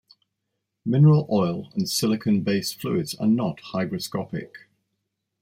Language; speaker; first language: English; native; English